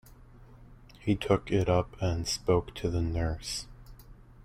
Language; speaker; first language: English; native; English